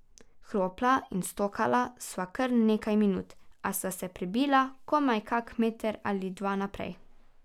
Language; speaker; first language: Slovenian; native; Slovenian